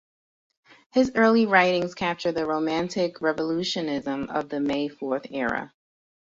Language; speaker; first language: English; native; English